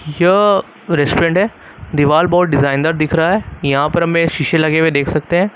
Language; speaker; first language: Hindi; native; Hindi